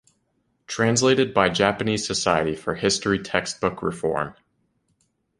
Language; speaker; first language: English; native; English